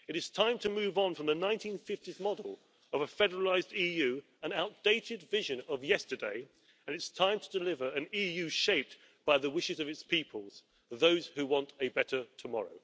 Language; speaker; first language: English; native; English